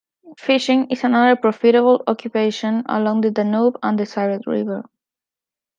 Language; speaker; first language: English; non-native, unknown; Spanish